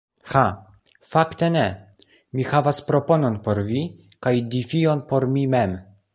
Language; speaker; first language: Esperanto; non-native, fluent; Polish